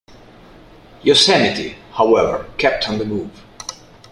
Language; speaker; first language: English; non-native, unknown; Italian